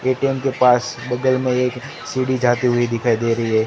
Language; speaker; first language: Hindi; non-native, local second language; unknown